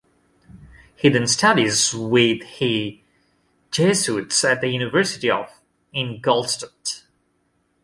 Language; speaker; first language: English; non-native, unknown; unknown